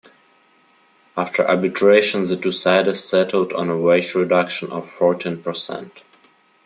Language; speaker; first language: English; non-native, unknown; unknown